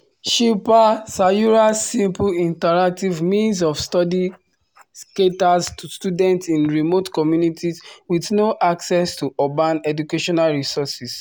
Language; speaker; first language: English; non-native, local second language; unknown